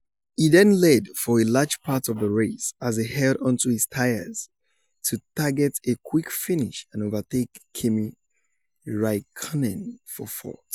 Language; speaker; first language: English; non-native, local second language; Yoruba